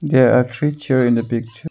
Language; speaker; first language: English; non-native, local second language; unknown